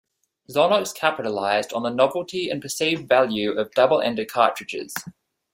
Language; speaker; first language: English; native; English